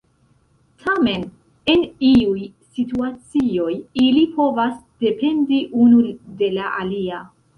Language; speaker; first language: Esperanto; non-native, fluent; Central Kurdish